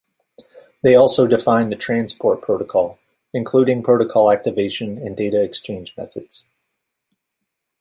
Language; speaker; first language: English; native; English